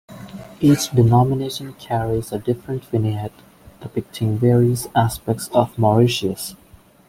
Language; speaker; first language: English; non-native, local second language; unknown